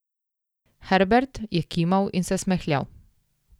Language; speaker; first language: Slovenian; native; Slovenian